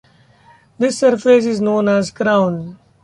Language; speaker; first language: English; non-native, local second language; Marathi